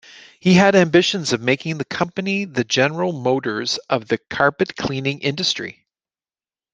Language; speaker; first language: English; native; English